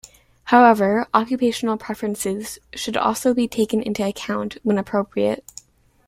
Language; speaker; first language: English; native; English